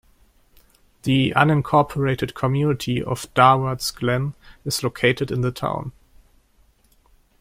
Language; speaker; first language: English; non-native, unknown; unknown